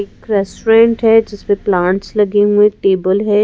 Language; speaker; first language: Hindi; native; Hindi